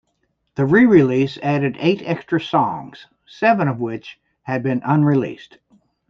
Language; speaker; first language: English; native; English